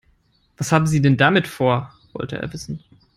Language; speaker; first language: English; non-native, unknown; German